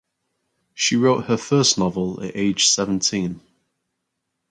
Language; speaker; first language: English; native; English